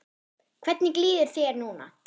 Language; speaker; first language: Icelandic; non-native, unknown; German